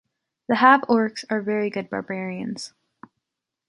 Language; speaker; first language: English; native; English